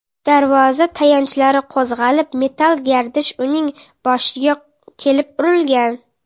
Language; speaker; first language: Uzbek; non-native, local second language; Kara-Kalpak